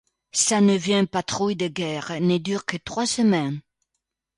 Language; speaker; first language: French; non-native, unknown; Italian